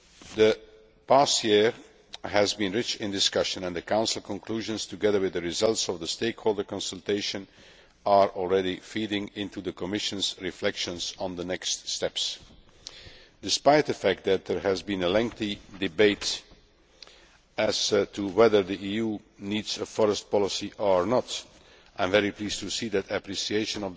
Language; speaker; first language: English; non-native, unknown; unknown